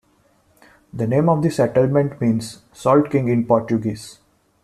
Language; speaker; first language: English; non-native, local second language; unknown